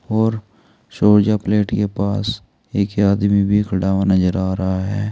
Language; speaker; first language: Hindi; native; Hindi